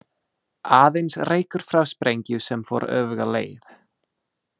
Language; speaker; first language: Icelandic; non-native, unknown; English